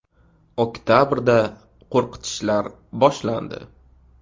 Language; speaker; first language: Uzbek; native; Uzbek